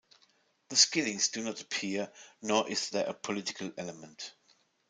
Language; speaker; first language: English; non-native, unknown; German